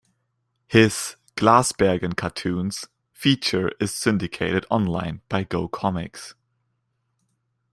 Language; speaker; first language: English; non-native, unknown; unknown